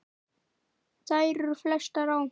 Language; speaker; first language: Icelandic; native; Icelandic